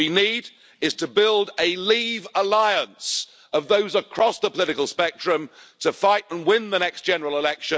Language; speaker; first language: English; native; English